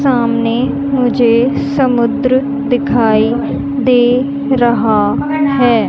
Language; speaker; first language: Hindi; native; Hindi